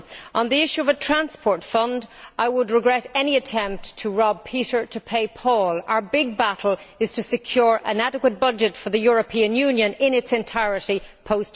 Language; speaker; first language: English; native; English